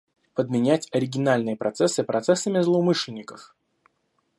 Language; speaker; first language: Russian; native; Russian